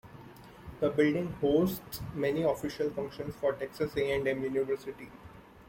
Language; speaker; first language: English; non-native, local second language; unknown